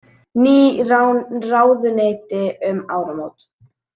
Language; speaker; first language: Icelandic; native; Icelandic